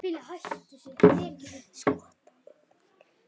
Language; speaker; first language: Icelandic; native; Icelandic